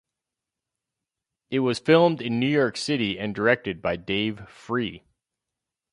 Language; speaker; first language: English; native; English